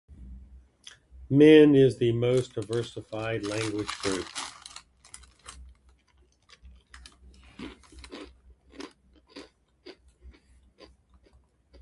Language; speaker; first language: English; native; English